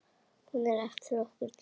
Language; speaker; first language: Icelandic; native; Icelandic